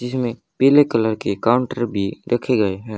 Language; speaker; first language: Hindi; native; Hindi